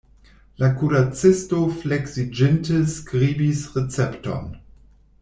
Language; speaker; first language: Esperanto; non-native, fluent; German